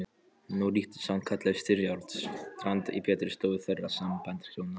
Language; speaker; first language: Icelandic; non-native, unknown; Polish